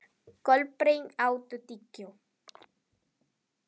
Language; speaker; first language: Icelandic; non-native, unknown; Spanish